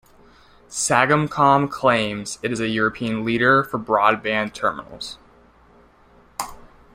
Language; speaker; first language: English; native; English